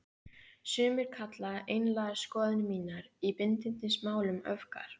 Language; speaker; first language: Icelandic; native; Icelandic